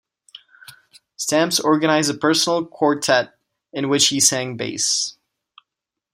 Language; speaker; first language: English; non-native, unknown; Czech